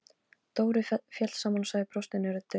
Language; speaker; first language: Icelandic; non-native, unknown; Polish